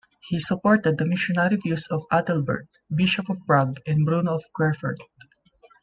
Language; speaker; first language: English; non-native, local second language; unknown